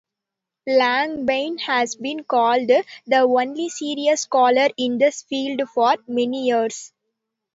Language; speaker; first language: English; non-native, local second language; Tamil